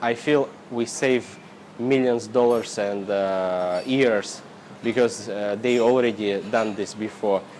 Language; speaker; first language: English; non-native, learner; Russian